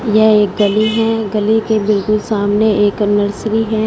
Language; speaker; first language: Hindi; non-native, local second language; Punjabi